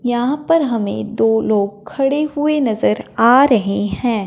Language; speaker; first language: Hindi; non-native, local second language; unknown